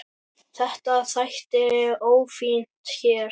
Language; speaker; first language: Icelandic; native; Icelandic